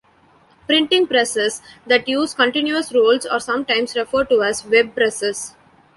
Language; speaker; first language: English; non-native, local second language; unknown